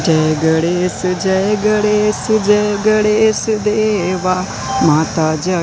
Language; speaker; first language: Hindi; native; Hindi